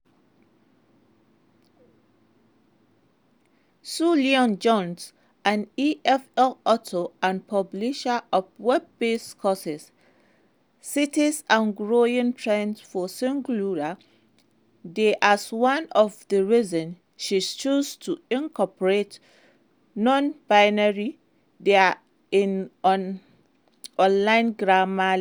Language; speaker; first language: English; non-native, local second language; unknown